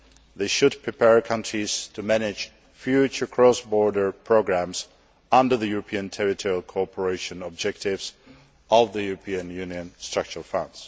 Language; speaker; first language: English; non-native, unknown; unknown